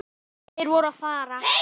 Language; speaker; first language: Icelandic; native; Icelandic